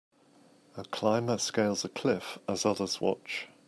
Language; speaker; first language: English; native; English